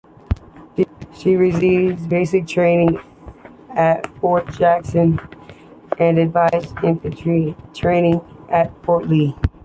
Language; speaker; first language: English; native; English